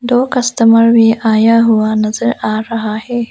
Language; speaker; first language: Hindi; non-native, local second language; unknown